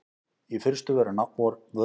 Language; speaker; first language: Icelandic; native; Icelandic